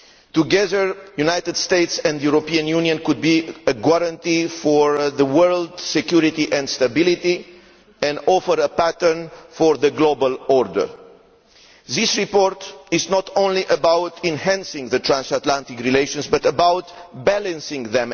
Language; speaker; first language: English; non-native, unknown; Romanian